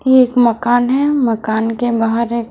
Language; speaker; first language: Hindi; non-native, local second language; Punjabi